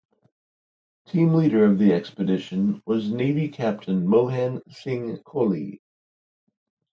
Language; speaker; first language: English; native; English